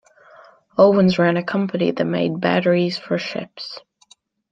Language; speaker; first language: English; non-native, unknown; Latvian